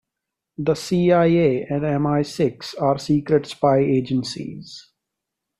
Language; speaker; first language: English; non-native, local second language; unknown